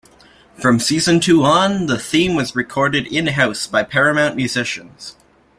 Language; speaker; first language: English; native; English